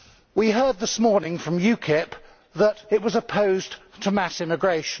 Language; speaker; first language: English; native; English